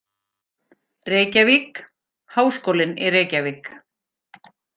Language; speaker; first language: Icelandic; native; Icelandic